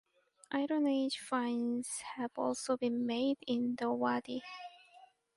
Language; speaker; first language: English; native; English